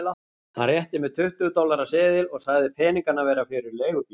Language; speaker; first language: Icelandic; native; Icelandic